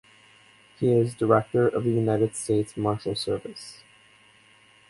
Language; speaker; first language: English; native; English